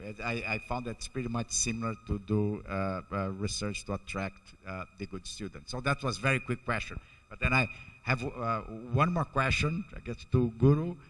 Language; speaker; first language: English; non-native, fluent; Portuguese